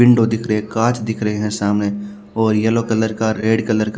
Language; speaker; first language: Hindi; native; Hindi